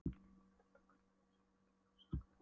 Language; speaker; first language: Icelandic; non-native, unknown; Polish